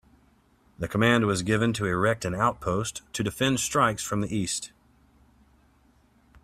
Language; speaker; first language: English; native; English